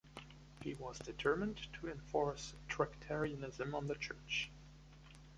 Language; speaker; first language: English; non-native, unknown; German